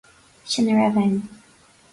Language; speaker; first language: Irish; non-native, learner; English